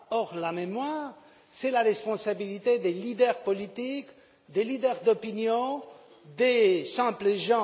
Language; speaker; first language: French; non-native, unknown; Romanian